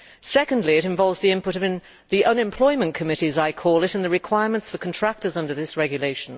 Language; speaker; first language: English; native; English